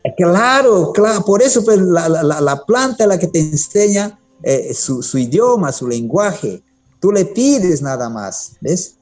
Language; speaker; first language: Spanish; non-native, local second language; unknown